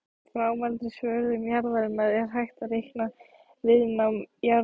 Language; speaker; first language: Icelandic; native; Icelandic